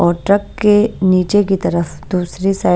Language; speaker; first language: Hindi; non-native, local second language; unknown